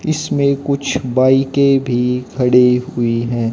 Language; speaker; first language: Hindi; native; Hindi